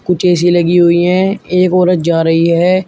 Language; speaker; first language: Hindi; native; Hindi